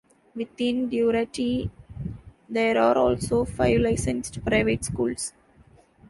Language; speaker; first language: English; non-native, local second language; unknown